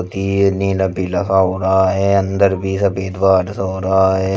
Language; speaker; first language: Hindi; native; Hindi